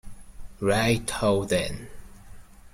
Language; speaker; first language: English; native; English